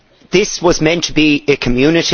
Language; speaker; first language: English; native; English